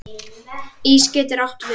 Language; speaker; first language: Icelandic; native; Icelandic